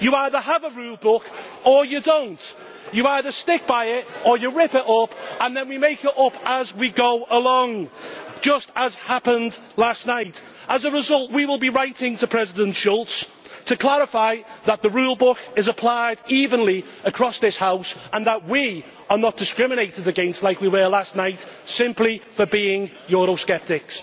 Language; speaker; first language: English; native; English